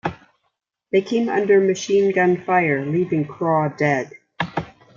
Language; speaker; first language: English; native; English